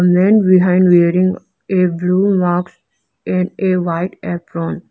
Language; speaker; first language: English; non-native, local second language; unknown